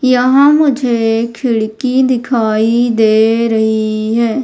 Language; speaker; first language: Hindi; native; Hindi